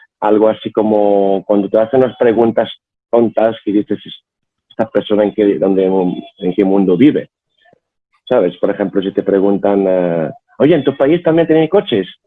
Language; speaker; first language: Spanish; non-native, fluent; Arabic